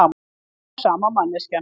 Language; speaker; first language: Icelandic; native; Icelandic